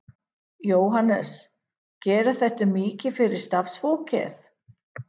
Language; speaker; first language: Icelandic; non-native, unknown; English